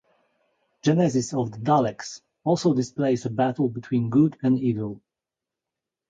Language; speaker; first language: English; native; English